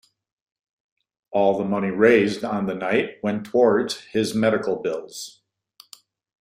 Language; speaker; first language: English; native; English